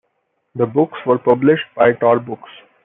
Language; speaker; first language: English; non-native, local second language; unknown